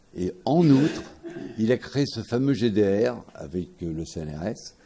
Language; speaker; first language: French; native; French